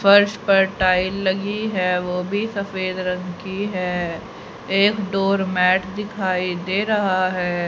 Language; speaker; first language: Hindi; native; Hindi